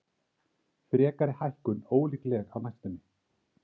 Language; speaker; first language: Icelandic; native; Icelandic